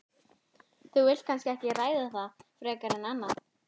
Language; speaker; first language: Icelandic; native; Icelandic